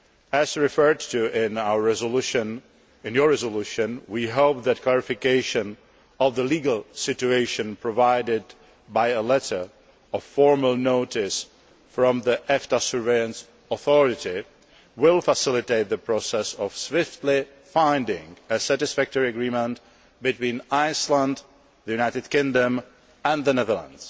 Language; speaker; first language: English; non-native, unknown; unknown